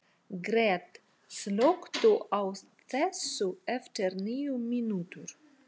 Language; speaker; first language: Icelandic; non-native, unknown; Russian